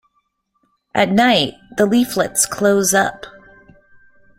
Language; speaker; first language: English; native; English